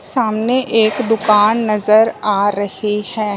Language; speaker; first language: Hindi; non-native, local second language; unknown